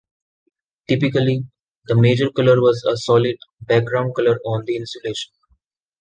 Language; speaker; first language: English; non-native, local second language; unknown